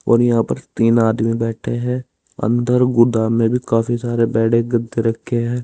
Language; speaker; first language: Hindi; native; Hindi